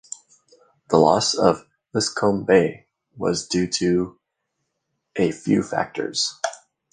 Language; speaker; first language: English; native; English